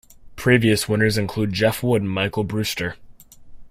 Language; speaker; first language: English; native; English